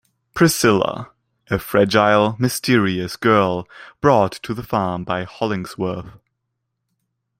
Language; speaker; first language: English; non-native, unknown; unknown